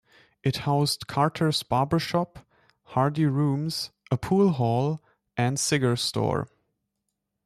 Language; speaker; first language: English; non-native, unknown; German